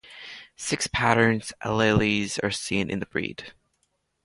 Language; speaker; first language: English; non-native, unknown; Latvian